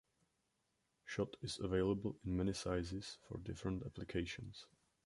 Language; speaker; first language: English; non-native, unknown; Czech